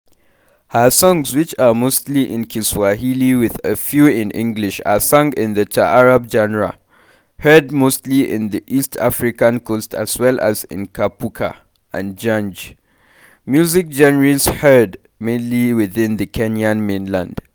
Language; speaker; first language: English; non-native, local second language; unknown